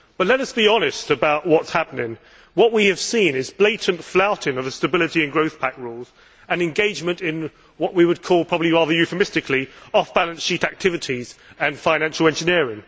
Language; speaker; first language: English; native; English